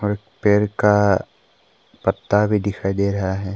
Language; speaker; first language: Hindi; non-native, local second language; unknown